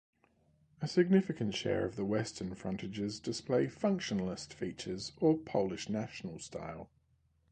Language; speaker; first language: English; native; English